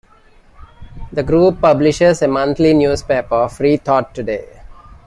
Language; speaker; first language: English; non-native, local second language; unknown